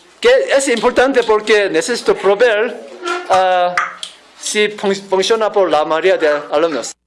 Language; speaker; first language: Spanish; non-native, learner; Korean